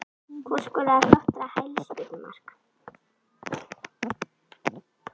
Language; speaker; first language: Icelandic; native; Icelandic